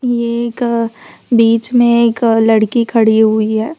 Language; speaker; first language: Hindi; non-native, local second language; Gujarati